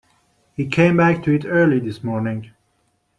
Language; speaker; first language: English; non-native, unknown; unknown